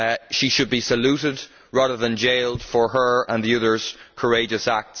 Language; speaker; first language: English; native; English